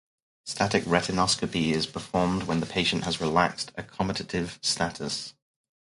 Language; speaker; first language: English; native; English